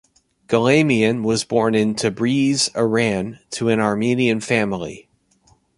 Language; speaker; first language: English; native; English